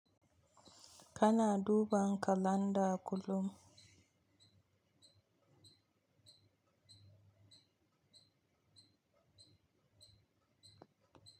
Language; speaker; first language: Hausa; native; Hausa